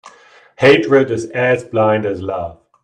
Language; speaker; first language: English; non-native, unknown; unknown